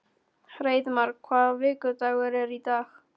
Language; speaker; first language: Icelandic; non-native, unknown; Polish